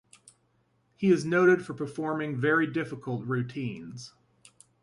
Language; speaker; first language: English; native; English